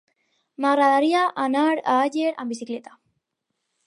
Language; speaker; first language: Catalan; non-native, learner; Spanish